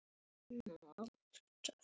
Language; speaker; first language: Icelandic; native; Icelandic